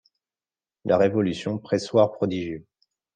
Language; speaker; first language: French; native; French